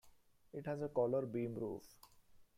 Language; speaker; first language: English; non-native, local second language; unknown